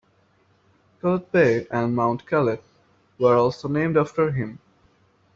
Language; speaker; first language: English; non-native, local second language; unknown